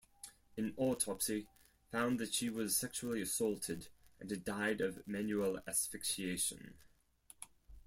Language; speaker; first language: English; non-native, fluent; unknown